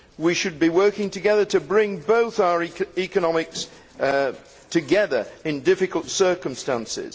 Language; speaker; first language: English; native; English